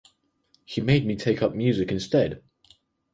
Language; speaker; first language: English; native; English